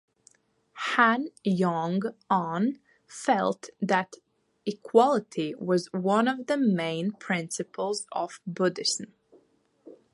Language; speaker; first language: English; non-native, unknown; Latvian